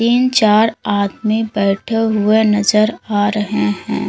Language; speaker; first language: Hindi; native; Hindi